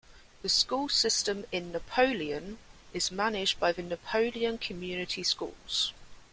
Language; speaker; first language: English; native; English